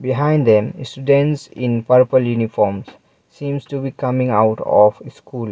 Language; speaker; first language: English; non-native, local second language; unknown